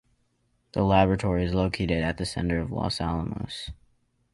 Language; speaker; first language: English; native; English